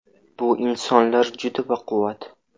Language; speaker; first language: Uzbek; non-native, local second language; Russian